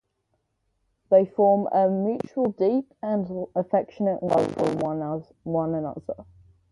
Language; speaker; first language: English; native; English